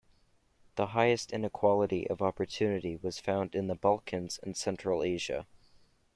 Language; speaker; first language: English; native; English